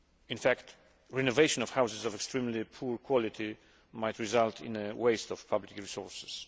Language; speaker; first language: English; non-native, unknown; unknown